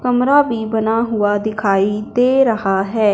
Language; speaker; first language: Hindi; non-native, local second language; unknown